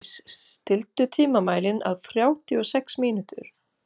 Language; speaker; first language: Icelandic; non-native, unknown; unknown